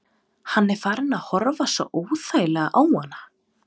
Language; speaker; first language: Icelandic; non-native, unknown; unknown